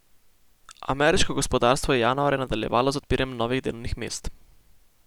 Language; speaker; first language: Slovenian; native; Slovenian